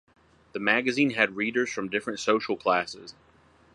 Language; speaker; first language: English; native; English